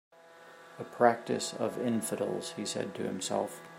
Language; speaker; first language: English; native; English